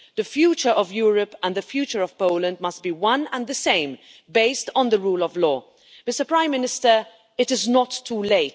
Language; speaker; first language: English; non-native, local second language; Maltese